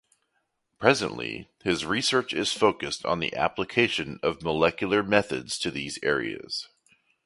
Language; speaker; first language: English; native; English